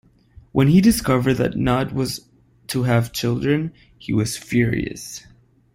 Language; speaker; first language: English; non-native, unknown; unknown